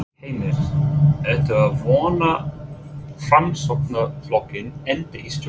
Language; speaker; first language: Icelandic; non-native, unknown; English